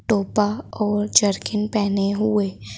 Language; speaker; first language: Hindi; native; Hindi